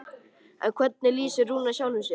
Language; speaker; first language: Icelandic; native; Icelandic